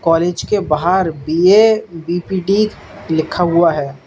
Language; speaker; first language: Hindi; native; Hindi